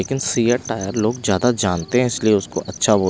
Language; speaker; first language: Hindi; non-native, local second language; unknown